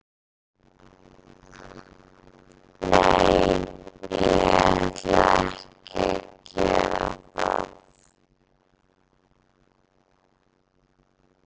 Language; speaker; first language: Icelandic; native; Icelandic